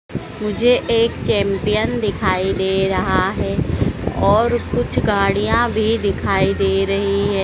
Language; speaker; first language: Hindi; native; Hindi